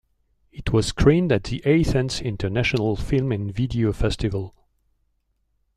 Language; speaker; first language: English; non-native, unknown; French